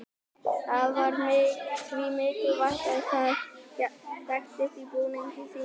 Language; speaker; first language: Icelandic; native; Icelandic